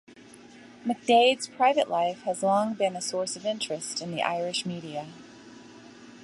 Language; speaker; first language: English; native; English